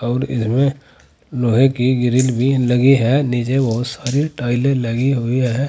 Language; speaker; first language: Hindi; native; Hindi